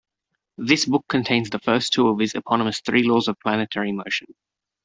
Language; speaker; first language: English; native; English